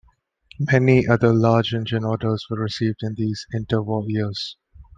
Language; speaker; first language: English; non-native, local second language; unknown